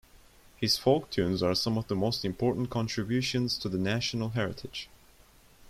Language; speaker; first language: English; non-native, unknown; Turkish